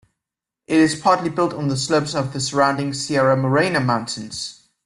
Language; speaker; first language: English; native; English